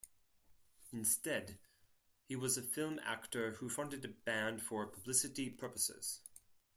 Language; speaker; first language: English; non-native, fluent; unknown